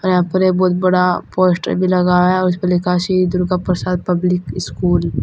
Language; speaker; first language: Hindi; native; Hindi